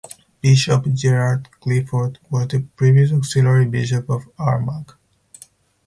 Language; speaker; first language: English; non-native, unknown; Spanish